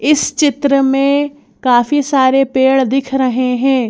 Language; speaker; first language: Hindi; native; Hindi